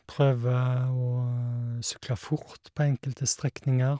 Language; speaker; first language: Norwegian; native; Norwegian